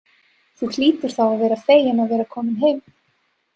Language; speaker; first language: Icelandic; non-native, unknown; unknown